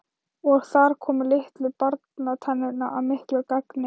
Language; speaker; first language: Icelandic; non-native, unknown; Thai